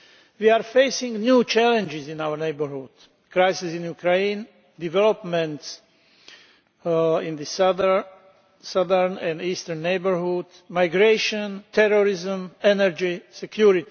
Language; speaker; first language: English; non-native, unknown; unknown